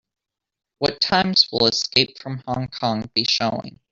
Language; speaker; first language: English; native; English